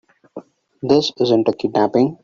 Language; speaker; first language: English; non-native, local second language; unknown